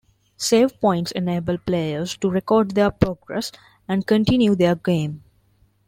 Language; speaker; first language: English; non-native, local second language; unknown